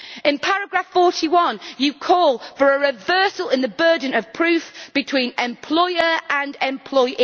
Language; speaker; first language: English; native; English